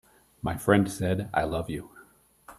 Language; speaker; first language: English; native; English